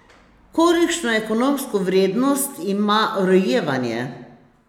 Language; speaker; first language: Slovenian; native; Slovenian